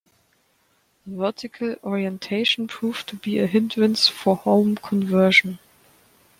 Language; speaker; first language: English; non-native, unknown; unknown